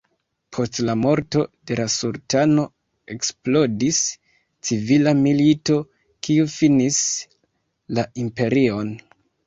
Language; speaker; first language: Esperanto; non-native, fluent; Kinyarwanda